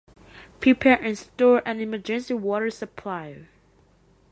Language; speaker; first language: English; non-native, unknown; Thai